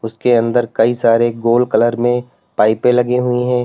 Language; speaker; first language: Hindi; native; Hindi